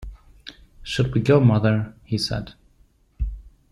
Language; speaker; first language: English; non-native, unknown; German